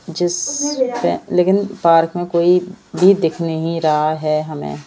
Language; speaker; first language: Hindi; native; Hindi